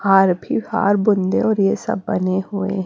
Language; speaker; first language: Hindi; non-native, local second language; Punjabi